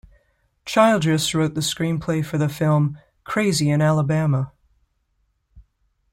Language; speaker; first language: English; native; English